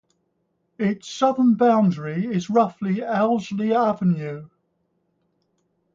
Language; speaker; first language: English; native; English